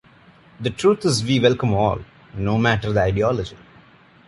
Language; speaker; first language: English; non-native, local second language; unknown